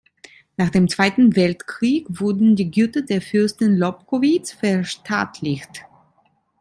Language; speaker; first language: German; non-native, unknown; Italian